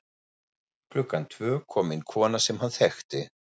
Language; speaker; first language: Icelandic; non-native, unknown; German